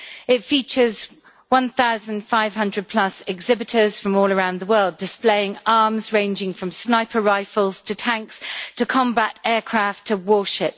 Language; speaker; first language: English; native; English